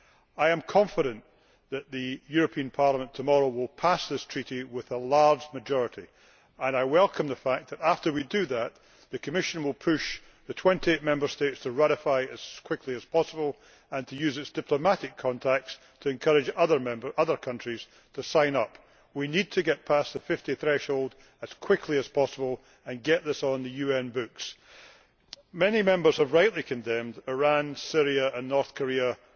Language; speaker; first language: English; native; English